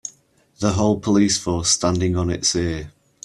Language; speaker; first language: English; native; English